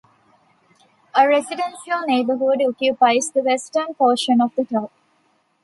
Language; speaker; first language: English; non-native, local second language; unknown